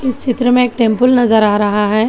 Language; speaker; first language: Hindi; non-native, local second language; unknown